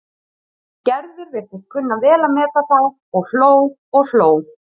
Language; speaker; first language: Icelandic; native; Icelandic